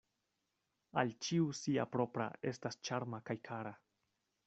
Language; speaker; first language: Esperanto; non-native, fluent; Spanish